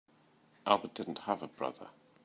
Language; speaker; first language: English; native; English